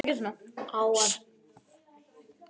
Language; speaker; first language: Icelandic; native; Icelandic